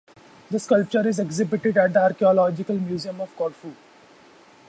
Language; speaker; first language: English; non-native, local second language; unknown